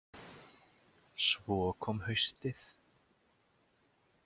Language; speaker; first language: Icelandic; native; Icelandic